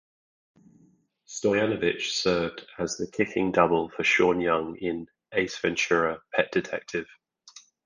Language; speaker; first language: English; native; English